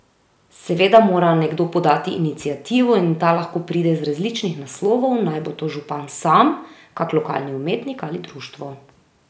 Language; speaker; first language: Slovenian; native; Slovenian